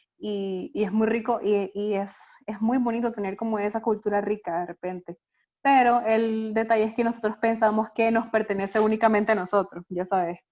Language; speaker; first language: Spanish; native; Spanish